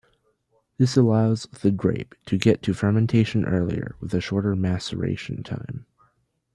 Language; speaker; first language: English; native; English